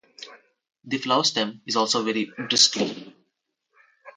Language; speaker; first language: English; non-native, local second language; Telugu